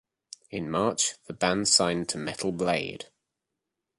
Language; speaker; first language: English; native; English